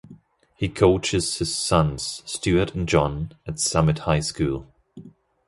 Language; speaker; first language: English; non-native, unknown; German